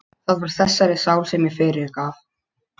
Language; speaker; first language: Icelandic; non-native, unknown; Polish